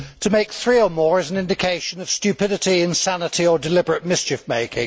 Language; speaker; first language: English; native; English